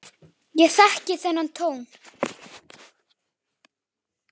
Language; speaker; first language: Icelandic; native; Icelandic